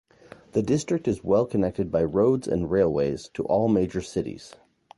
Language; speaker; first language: English; native; English